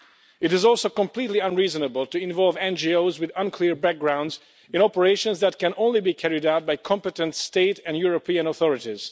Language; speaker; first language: English; non-native, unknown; Hungarian